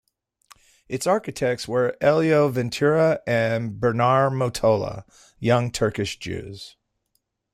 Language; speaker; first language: English; native; English